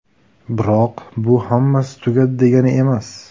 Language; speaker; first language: Uzbek; native; Uzbek